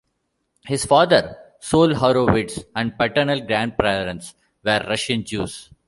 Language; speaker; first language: English; non-native, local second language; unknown